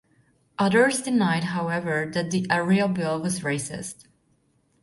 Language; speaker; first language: English; non-native, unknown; Hungarian